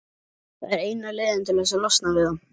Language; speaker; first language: Icelandic; native; Icelandic